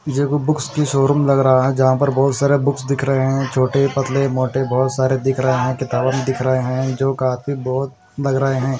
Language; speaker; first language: Hindi; non-native, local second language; Punjabi